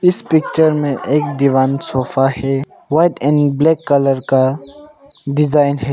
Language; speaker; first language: Hindi; non-native, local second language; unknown